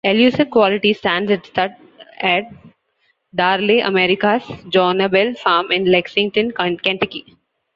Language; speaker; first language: English; non-native, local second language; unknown